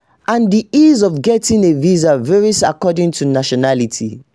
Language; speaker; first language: English; non-native, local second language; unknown